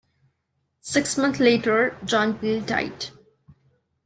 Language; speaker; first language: English; non-native, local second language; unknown